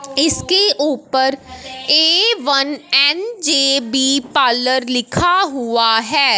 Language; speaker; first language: Hindi; non-native, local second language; Punjabi